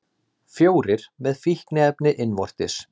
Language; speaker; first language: Icelandic; native; Icelandic